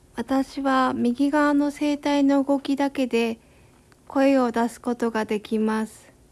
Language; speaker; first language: Japanese; native; Japanese